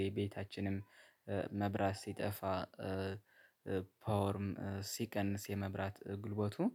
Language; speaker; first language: Amharic; native; Amharic